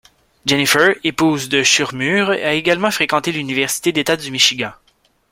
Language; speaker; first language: French; native; French